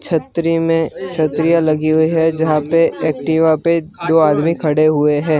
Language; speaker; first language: Hindi; non-native, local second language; Gujarati